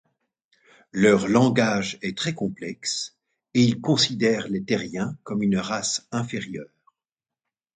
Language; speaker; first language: French; native; French